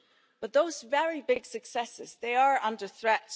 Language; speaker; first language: English; non-native, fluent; German